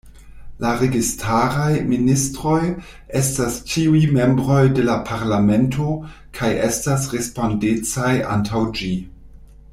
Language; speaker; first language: Esperanto; non-native, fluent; German